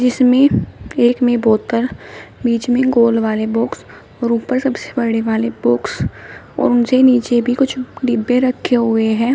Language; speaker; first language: Hindi; native; Hindi